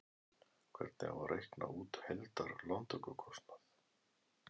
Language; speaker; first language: Icelandic; native; Icelandic